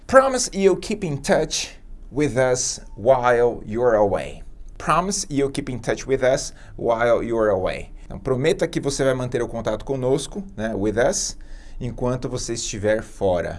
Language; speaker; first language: English; non-native, fluent; Portuguese